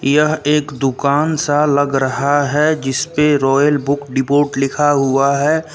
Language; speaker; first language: Hindi; native; Hindi